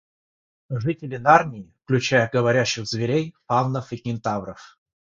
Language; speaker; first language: Russian; non-native, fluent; Georgian